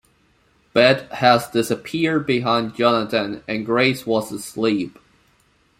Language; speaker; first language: English; non-native, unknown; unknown